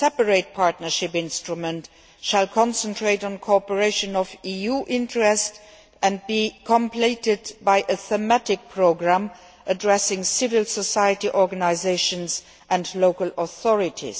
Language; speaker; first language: English; non-native, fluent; Luxembourgish